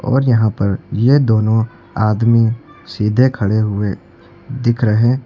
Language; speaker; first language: Hindi; native; Hindi